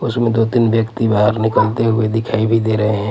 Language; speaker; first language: Hindi; non-native, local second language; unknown